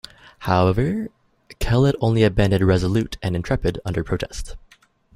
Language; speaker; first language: English; native; English